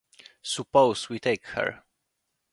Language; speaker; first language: English; non-native, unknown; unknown